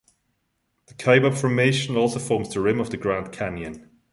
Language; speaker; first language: English; non-native, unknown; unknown